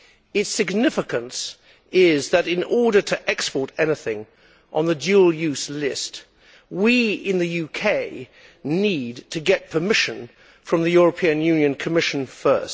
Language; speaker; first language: English; native; English